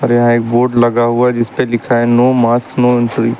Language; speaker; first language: Hindi; native; Hindi